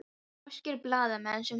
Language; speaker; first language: Icelandic; non-native, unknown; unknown